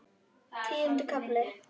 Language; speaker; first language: Icelandic; non-native, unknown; German